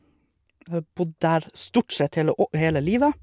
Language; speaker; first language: Norwegian; native; Norwegian